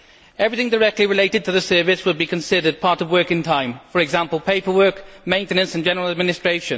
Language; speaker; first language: English; native; English